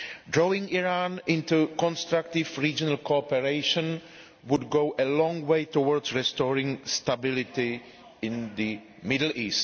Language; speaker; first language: English; non-native, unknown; Greek